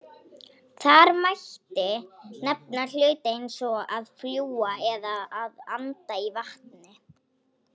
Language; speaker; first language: Icelandic; non-native, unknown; Polish